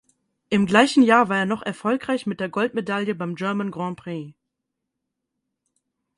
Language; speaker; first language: German; native; German